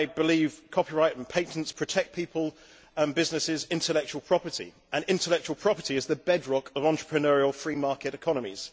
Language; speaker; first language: English; native; English